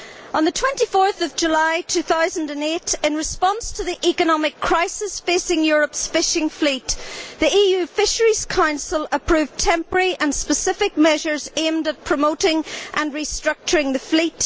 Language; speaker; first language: English; native; English